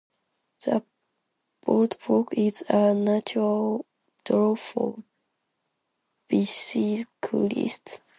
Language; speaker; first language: English; non-native, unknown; Japanese